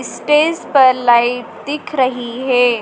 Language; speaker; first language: Hindi; native; Hindi